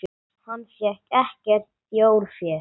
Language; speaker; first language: Icelandic; non-native, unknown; English